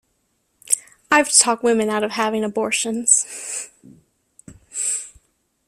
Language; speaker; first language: English; native; English